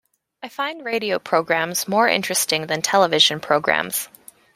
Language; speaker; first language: English; native; English